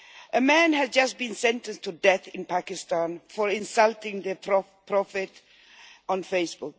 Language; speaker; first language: English; non-native, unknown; Swedish